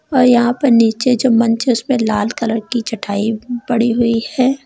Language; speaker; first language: Hindi; native; Hindi